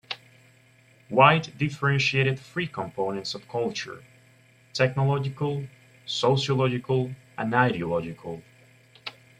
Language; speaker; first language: English; native; English